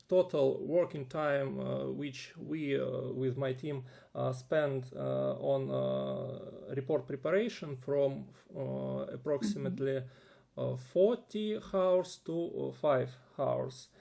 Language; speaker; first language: English; non-native, learner; Russian